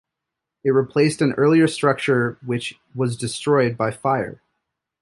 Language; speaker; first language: English; native; English